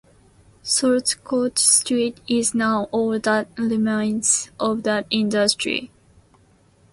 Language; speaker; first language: English; non-native, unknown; Japanese